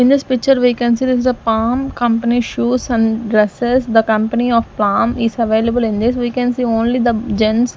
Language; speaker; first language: English; non-native, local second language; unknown